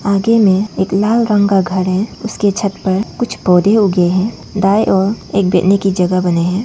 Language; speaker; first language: Hindi; non-native, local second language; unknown